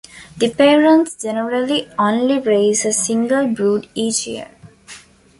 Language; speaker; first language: English; non-native, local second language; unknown